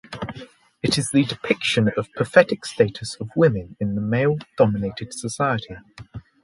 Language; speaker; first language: English; native; English